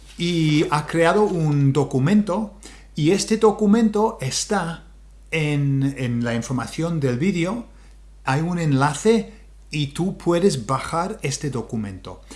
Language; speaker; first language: Spanish; non-native, fluent; English